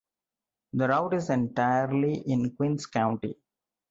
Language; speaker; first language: English; non-native, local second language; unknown